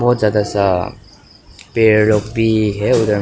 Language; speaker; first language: Hindi; non-native, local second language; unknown